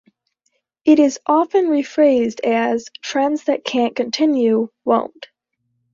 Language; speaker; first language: English; native; English